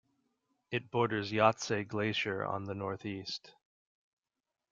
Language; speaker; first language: English; native; English